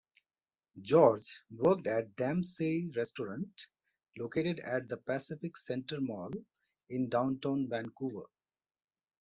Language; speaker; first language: English; non-native, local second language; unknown